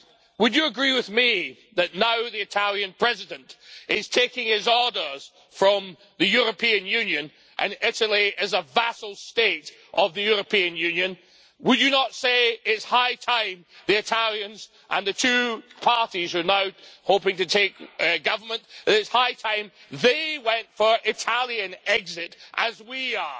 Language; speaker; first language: English; native; English